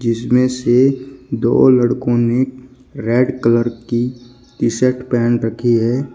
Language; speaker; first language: Hindi; native; Hindi